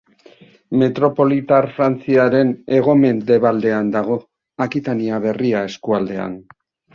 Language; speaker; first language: Basque; native; Basque